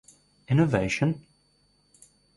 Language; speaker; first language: English; native; English